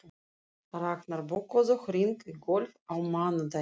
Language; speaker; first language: Icelandic; non-native, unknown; Russian